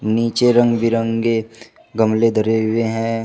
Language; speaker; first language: Hindi; native; Hindi